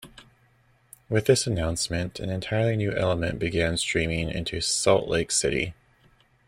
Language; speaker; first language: English; native; English